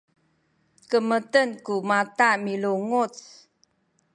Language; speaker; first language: Sakizaya; non-native, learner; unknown